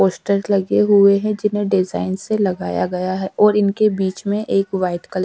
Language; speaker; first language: Hindi; native; Hindi